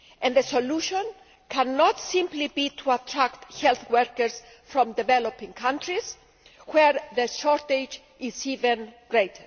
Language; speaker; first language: English; non-native, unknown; Greek